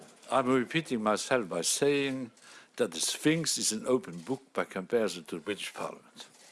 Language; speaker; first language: English; non-native, fluent; Luxembourgish